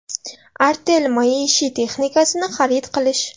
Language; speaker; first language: Uzbek; non-native, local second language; Russian